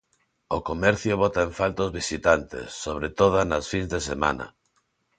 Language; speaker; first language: Galician; non-native, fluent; Spanish